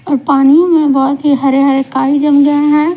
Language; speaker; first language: Hindi; non-native, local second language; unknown